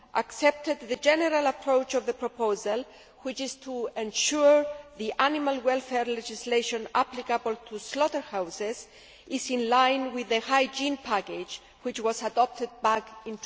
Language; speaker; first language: English; non-native, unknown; Greek